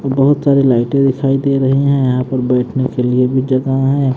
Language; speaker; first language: Hindi; native; Hindi